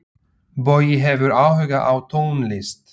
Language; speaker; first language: Icelandic; non-native, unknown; Slovak